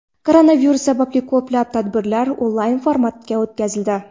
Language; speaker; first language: Uzbek; non-native, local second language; Kara-Kalpak